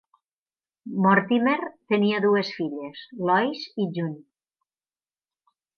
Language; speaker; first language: Catalan; native; Catalan